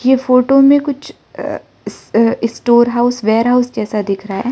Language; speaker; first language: Hindi; non-native, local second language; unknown